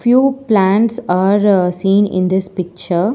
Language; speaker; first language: English; non-native, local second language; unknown